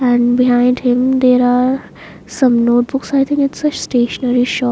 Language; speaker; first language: English; non-native, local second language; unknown